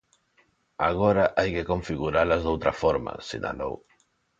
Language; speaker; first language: Galician; non-native, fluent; Spanish